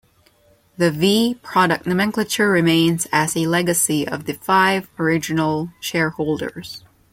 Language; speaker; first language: English; non-native, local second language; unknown